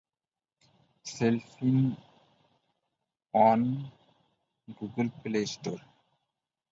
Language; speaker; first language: English; non-native, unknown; Bangla